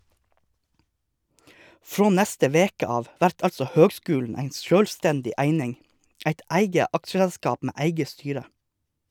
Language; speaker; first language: Norwegian; native; Norwegian